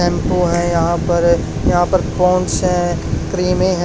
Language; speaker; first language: Hindi; native; Hindi